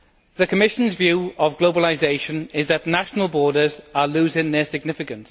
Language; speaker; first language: English; native; English